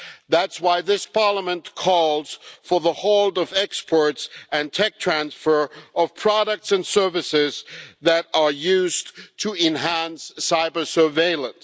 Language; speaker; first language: English; non-native, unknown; German